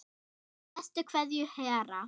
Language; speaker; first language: Icelandic; non-native, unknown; German